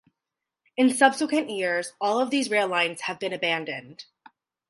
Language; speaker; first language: English; native; English